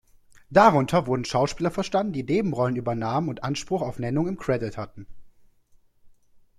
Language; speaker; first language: German; native; German